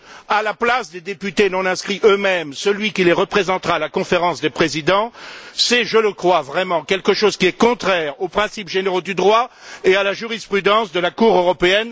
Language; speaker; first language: French; native; French